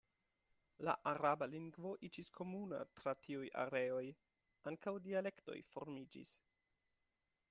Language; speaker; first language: Esperanto; non-native, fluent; German